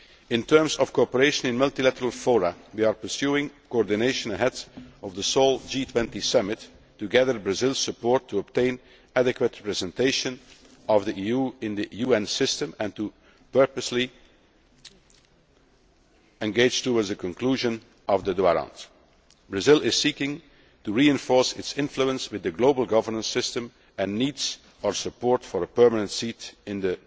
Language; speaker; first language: English; non-native, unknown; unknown